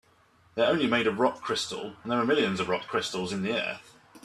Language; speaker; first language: English; native; English